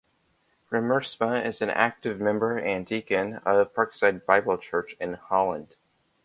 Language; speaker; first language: English; native; English